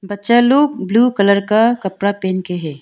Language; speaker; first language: Hindi; non-native, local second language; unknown